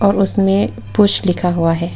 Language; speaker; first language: Hindi; non-native, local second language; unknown